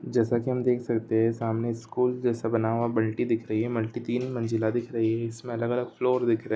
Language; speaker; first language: Hindi; non-native, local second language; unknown